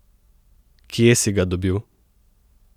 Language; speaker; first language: Slovenian; native; Slovenian